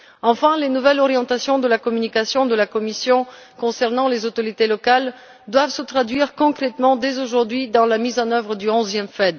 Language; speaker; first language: French; non-native, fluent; Bulgarian